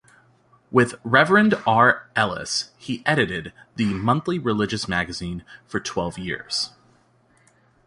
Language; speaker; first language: English; native; English